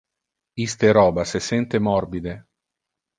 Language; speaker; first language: Interlingua; non-native, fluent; Italian